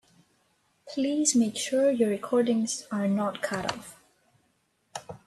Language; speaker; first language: English; native; English